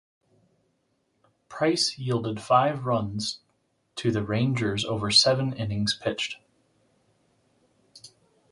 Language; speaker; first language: English; native; English